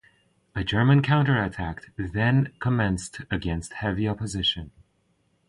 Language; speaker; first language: English; native; English